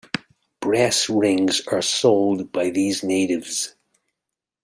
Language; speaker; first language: English; native; English